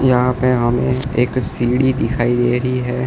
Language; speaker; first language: Hindi; non-native, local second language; Gujarati